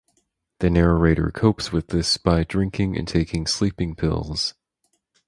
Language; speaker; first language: English; native; English